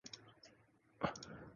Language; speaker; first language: English; non-native, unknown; Kurdish